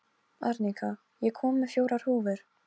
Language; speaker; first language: Icelandic; non-native, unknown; Polish